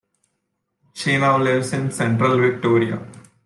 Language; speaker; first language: English; non-native, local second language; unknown